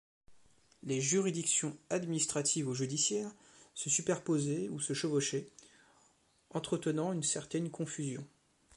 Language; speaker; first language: French; native; French